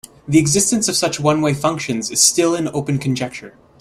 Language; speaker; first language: English; native; English